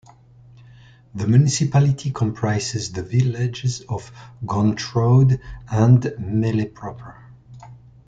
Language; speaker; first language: English; non-native, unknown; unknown